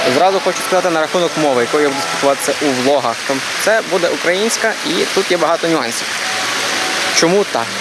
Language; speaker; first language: Ukrainian; native; Ukrainian